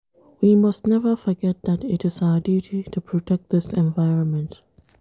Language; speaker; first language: English; non-native, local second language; Hausa